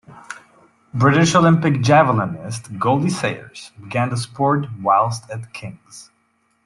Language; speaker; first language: English; non-native, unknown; German